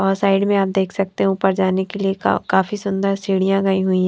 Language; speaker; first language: Hindi; non-native, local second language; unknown